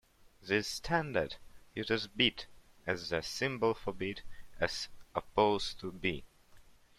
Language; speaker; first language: English; non-native, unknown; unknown